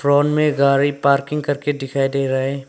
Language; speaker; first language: Hindi; non-native, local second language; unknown